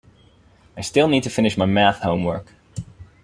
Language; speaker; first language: English; non-native, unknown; Dutch